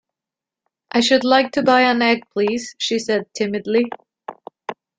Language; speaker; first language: English; non-native, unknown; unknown